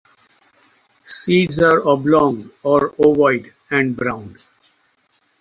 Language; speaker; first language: English; non-native, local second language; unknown